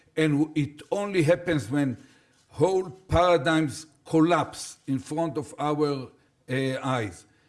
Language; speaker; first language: English; non-native, fluent; Hebrew